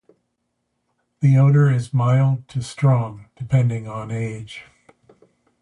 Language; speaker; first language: English; native; English